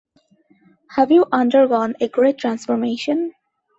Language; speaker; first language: English; non-native, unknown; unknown